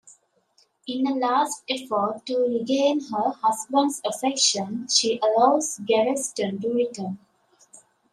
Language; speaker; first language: English; native; English